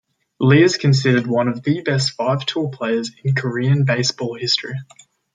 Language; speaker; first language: English; native; English